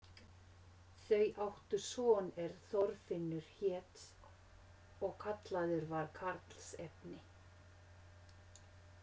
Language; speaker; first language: Icelandic; non-native, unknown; Finnish